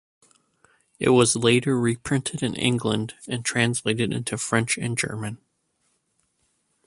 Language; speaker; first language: English; native; English